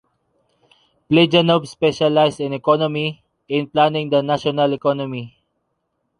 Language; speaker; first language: English; non-native, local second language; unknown